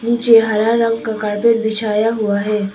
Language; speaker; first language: Hindi; non-native, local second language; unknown